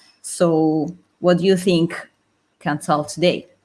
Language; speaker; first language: English; non-native, fluent; Italian